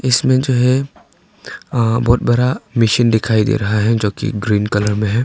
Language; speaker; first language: Hindi; non-native, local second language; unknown